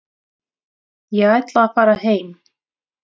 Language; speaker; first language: Icelandic; non-native, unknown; Russian